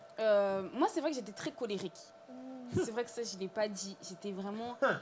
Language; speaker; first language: French; native; French